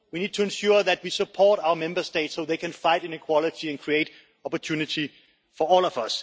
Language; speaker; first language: English; non-native, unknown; Danish